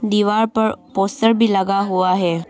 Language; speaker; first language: Hindi; non-native, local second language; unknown